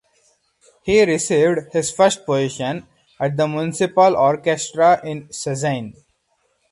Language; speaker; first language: English; non-native, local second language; Hindi